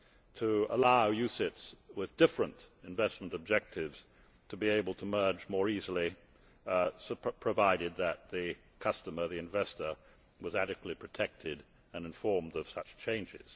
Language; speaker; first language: English; native; English